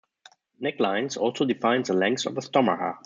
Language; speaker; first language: English; non-native, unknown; German